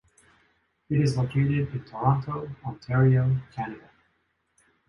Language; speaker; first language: English; non-native, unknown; Japanese